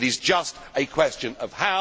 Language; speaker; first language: English; native; English